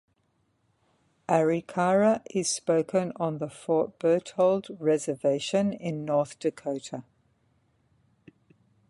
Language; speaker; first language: English; native; English